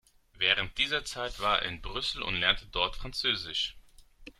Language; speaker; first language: German; non-native, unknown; Greek